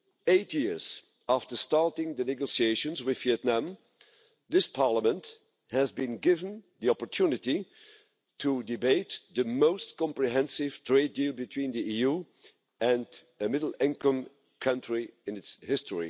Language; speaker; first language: English; non-native, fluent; Dutch